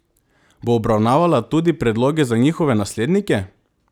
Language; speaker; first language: Slovenian; non-native, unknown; Macedonian